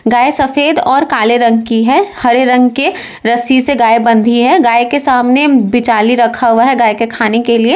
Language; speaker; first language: Hindi; native; Hindi